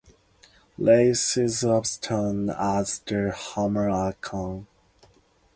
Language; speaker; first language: English; non-native, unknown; Japanese